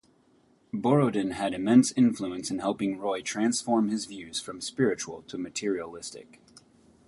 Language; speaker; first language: English; native; English